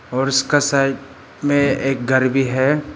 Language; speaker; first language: Hindi; non-native, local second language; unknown